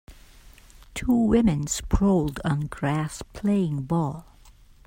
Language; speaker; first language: English; native; English